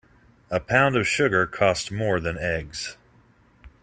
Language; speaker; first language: English; native; English